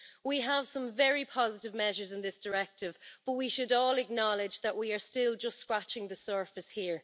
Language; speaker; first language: English; native; English